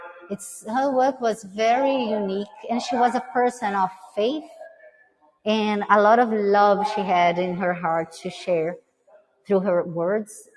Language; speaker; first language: English; non-native, fluent; Portuguese